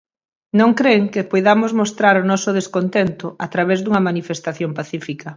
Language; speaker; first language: Galician; native; Galician